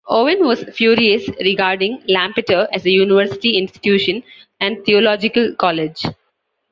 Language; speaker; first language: English; non-native, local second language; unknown